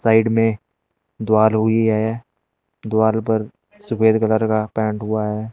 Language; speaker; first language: Hindi; native; Hindi